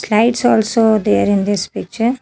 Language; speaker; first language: English; non-native, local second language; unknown